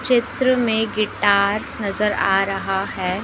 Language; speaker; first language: Hindi; native; Hindi